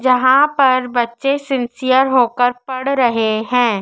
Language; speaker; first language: Hindi; native; Hindi